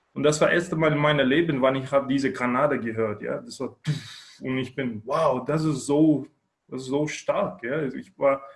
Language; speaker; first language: German; non-native, learner; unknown